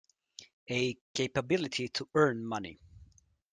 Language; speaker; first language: English; native; English